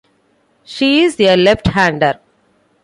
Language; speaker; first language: English; non-native, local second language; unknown